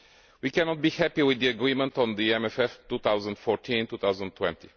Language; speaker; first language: English; non-native, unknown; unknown